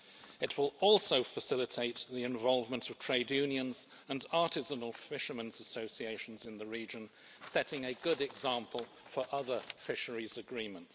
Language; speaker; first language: English; native; English